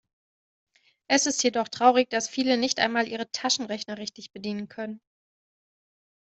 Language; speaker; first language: German; native; German